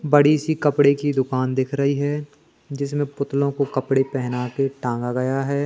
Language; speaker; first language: Hindi; native; Hindi